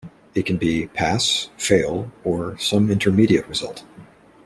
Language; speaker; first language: English; native; English